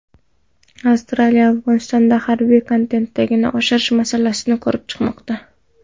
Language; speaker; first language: Uzbek; non-native, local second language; Kara-Kalpak